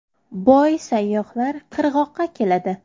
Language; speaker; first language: Uzbek; native; Uzbek